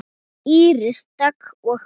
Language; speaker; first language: Icelandic; non-native, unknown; Thai